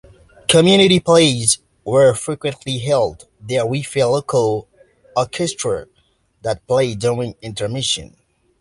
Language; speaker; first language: English; native; English